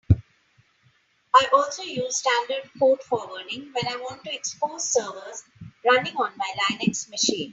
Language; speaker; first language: English; non-native, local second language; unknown